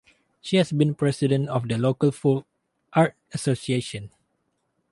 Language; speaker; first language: English; non-native, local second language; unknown